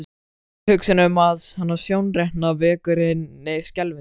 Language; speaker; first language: Icelandic; native; Icelandic